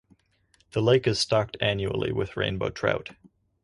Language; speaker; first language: English; native; English